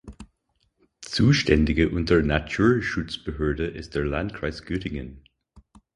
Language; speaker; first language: German; non-native, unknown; English